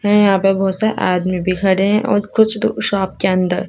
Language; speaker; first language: Hindi; native; Hindi